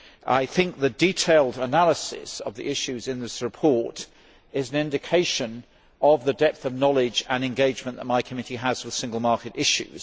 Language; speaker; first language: English; native; English